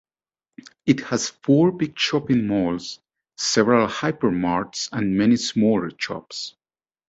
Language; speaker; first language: English; native; English